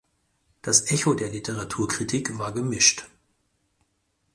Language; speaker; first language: German; native; German